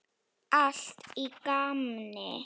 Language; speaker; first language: Icelandic; non-native, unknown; Slovak